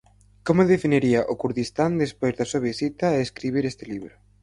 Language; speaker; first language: Galician; native; Galician